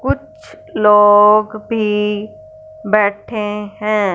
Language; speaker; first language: Hindi; non-native, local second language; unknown